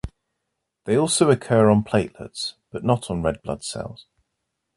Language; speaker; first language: English; native; English